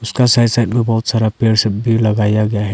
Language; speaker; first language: Hindi; non-native, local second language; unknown